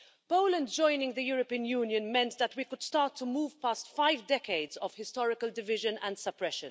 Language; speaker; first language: English; non-native, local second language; Maltese